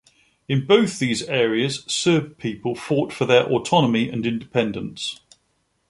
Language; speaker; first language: English; native; English